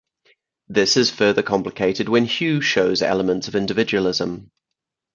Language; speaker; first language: English; native; English